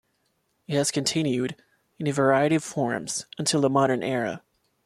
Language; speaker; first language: English; non-native, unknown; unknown